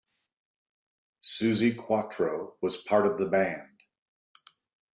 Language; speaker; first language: English; native; English